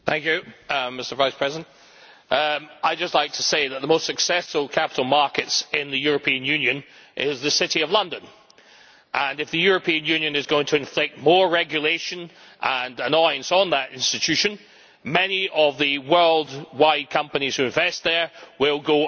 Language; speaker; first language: English; native; English